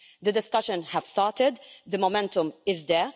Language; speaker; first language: English; non-native, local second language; Maltese